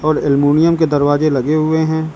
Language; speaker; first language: Hindi; native; Hindi